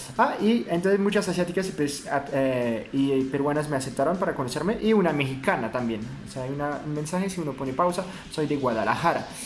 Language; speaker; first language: Spanish; non-native, fluent; French